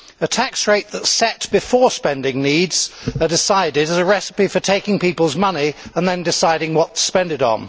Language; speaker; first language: English; native; English